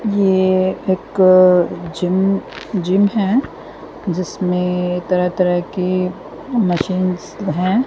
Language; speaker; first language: Hindi; native; Hindi